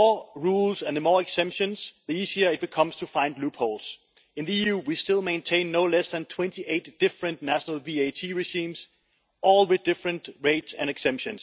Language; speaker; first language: English; non-native, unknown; Danish